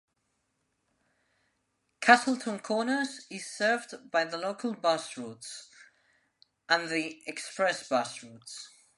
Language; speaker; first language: English; non-native, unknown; Spanish